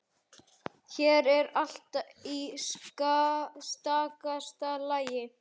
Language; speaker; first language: Icelandic; native; Icelandic